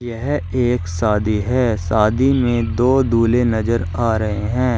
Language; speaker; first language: Hindi; native; Hindi